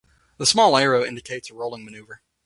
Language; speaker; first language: English; native; English